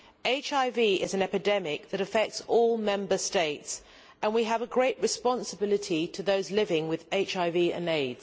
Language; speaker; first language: English; native; English